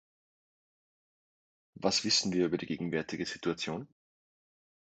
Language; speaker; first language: German; native; German